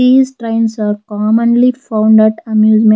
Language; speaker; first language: English; non-native, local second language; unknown